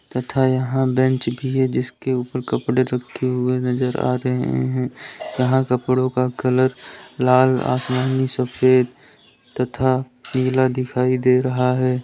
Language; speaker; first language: Hindi; native; Hindi